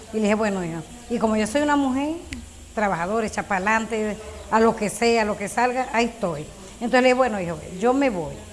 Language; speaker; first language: Spanish; native; Spanish